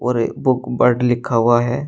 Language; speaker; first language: Hindi; native; Hindi